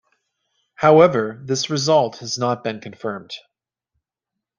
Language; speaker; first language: English; native; English